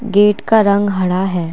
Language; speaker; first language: Hindi; non-native, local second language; Assamese